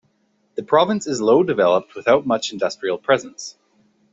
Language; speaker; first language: English; native; English